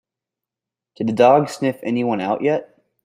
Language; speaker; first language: English; native; English